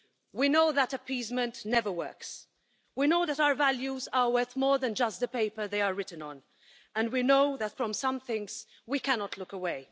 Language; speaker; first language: English; non-native, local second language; Maltese